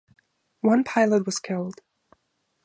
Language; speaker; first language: English; non-native, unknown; German